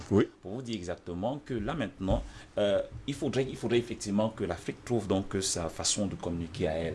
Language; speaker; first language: French; non-native, local second language; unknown